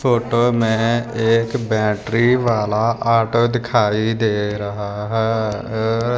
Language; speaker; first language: Hindi; non-native, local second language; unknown